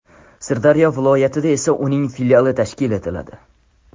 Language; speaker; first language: Uzbek; non-native, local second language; Tajik